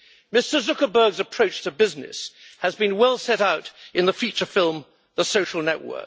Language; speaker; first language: English; native; English